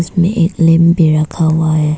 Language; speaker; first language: Hindi; non-native, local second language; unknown